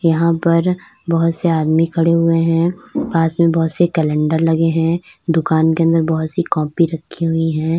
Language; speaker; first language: Hindi; native; Hindi